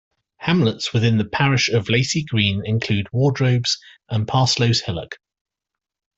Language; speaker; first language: English; native; English